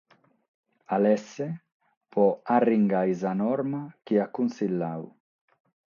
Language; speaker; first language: Sardinian; non-native, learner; Catalan